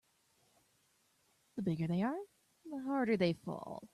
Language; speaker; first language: English; native; English